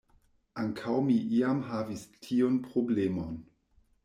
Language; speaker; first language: Esperanto; non-native, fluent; German